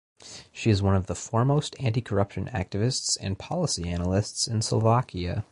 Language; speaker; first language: English; native; English